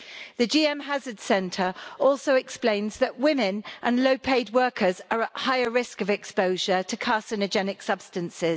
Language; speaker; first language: English; native; English